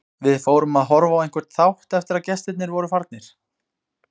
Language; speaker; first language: Icelandic; native; Icelandic